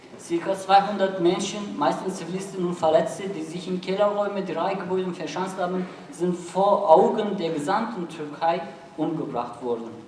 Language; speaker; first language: German; non-native, fluent; Turkish